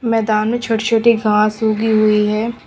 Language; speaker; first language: Hindi; non-native, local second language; Punjabi